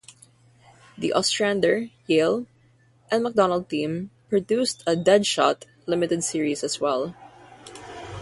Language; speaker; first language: English; non-native, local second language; Filipino